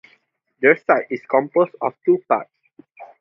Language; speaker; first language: English; non-native, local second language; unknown